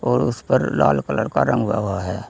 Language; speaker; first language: Hindi; native; Hindi